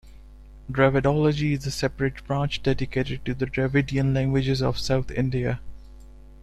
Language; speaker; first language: English; non-native, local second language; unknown